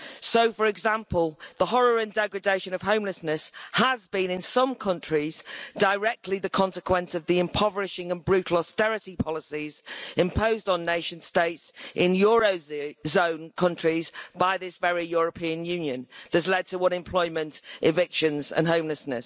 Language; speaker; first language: English; native; English